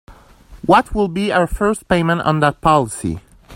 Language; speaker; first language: English; native; English